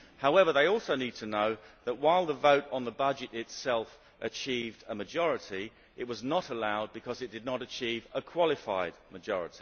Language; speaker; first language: English; native; English